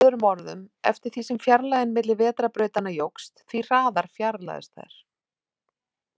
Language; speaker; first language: Icelandic; native; Icelandic